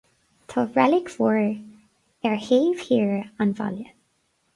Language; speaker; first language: Irish; non-native, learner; English